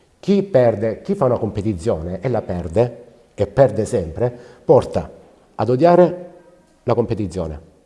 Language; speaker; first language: Italian; native; Italian